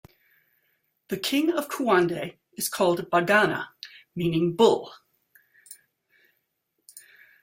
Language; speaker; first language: English; native; English